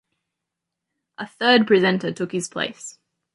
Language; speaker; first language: English; native; English